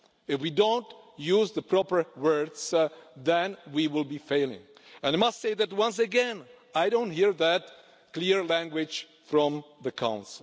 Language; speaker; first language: English; non-native, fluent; Czech